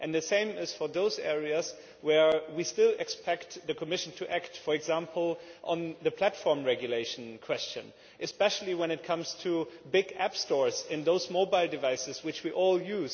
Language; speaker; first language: English; non-native, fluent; German